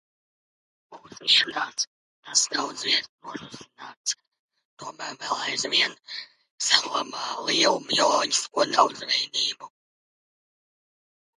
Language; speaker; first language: Latvian; native; Latvian